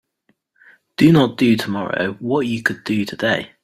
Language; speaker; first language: English; native; English